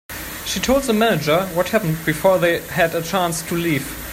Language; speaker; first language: English; non-native, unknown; German